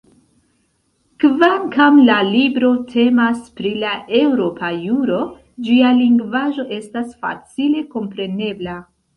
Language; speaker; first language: Esperanto; non-native, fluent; Central Kurdish